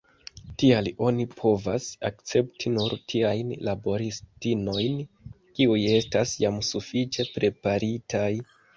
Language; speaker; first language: Esperanto; non-native, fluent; Kinyarwanda